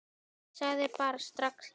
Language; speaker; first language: Icelandic; native; Icelandic